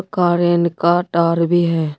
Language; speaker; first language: Hindi; non-native, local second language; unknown